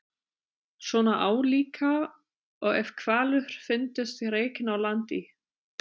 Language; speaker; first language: Icelandic; non-native, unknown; German